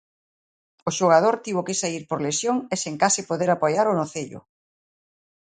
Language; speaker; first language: Galician; native; Galician